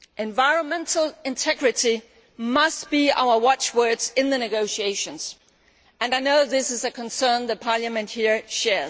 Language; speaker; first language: English; non-native, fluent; Danish